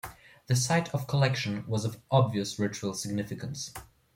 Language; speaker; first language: English; non-native, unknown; German